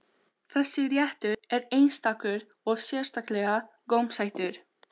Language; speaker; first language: Icelandic; non-native, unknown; Albanian